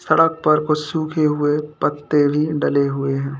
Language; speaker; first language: Hindi; native; Hindi